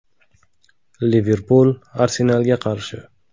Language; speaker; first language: Uzbek; native; Uzbek